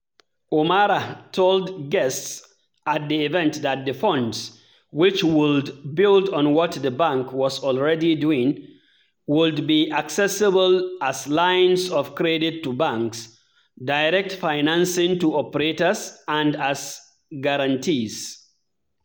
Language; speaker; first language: English; non-native, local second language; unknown